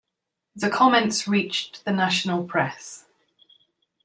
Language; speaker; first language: English; native; English